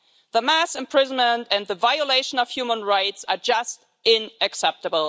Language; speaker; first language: English; non-native, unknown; German